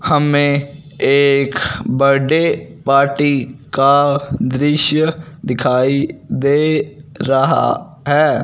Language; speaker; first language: Hindi; non-native, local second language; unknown